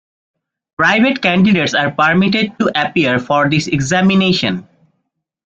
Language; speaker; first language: English; non-native, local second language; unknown